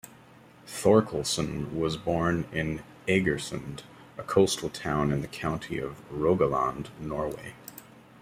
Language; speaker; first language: English; native; English